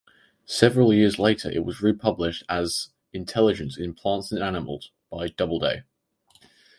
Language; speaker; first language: English; native; English